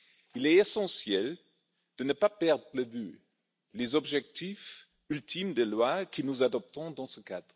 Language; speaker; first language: French; non-native, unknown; German